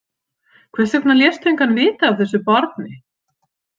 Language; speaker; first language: Icelandic; native; Icelandic